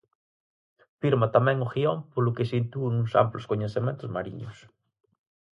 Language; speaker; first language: Galician; native; Galician